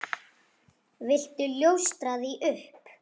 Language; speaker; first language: Icelandic; native; Icelandic